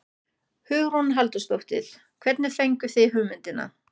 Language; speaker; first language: Icelandic; non-native, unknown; German